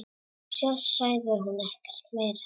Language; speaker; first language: Icelandic; non-native, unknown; Czech